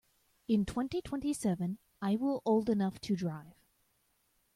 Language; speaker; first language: English; native; English